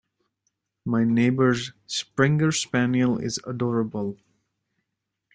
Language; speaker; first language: English; native; English